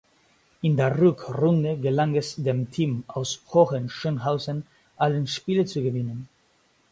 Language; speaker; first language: German; non-native, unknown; Basque